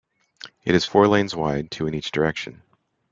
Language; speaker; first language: English; native; English